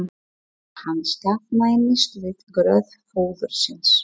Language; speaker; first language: Icelandic; non-native, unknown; Polish